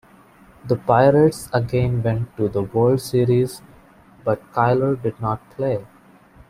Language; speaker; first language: English; non-native, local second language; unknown